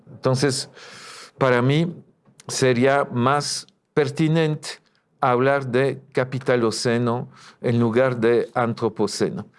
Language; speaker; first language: Spanish; non-native, fluent; French